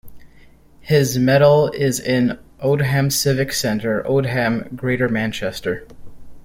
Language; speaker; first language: English; native; English